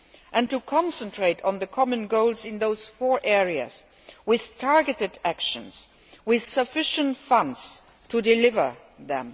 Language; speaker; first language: English; non-native, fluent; Luxembourgish